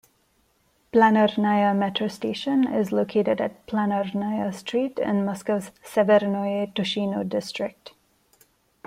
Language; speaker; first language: English; non-native, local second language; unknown